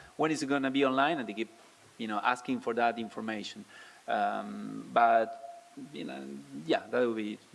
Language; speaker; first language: English; non-native, fluent; Spanish